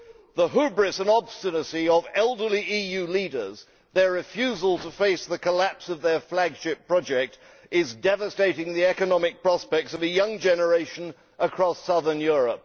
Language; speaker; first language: English; native; English